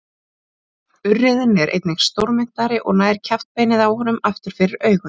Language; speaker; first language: Icelandic; native; Icelandic